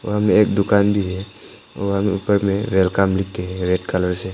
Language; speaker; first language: Hindi; non-native, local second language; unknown